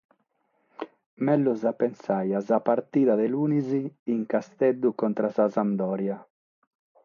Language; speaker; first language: Sardinian; non-native, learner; Catalan